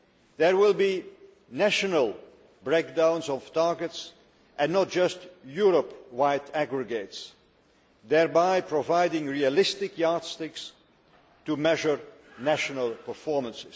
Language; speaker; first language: English; non-native, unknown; Dutch